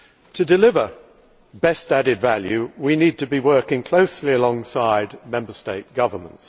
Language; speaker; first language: English; native; English